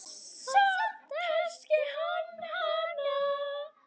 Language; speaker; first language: Icelandic; native; Icelandic